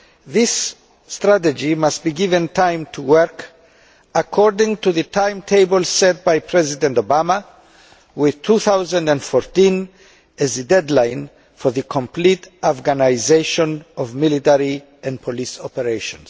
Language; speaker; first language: English; non-native, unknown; Greek